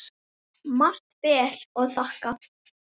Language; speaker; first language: Icelandic; native; Icelandic